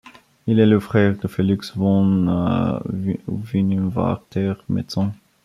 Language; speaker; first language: French; non-native, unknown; Bulgarian